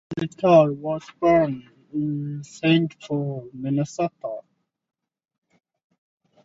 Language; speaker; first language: English; native; English